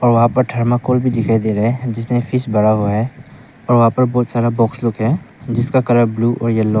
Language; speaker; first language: Hindi; early bilingual, other home language; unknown